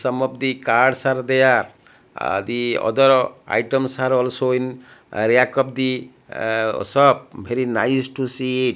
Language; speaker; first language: English; non-native, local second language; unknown